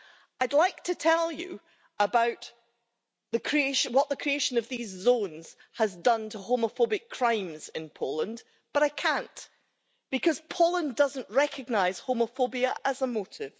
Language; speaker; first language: English; native; English